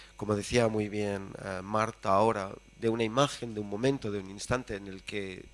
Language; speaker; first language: Spanish; native; Spanish